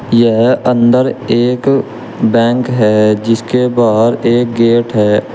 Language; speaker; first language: Hindi; native; Hindi